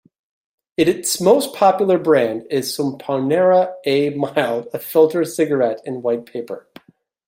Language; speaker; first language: English; native; English